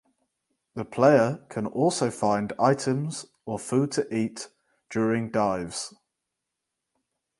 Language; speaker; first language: English; native; English